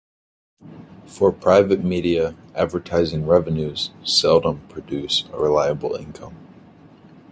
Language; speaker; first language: English; native; English